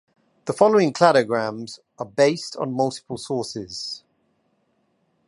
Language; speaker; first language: English; native; English